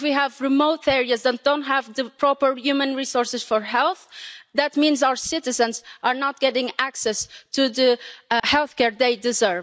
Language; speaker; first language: English; non-native, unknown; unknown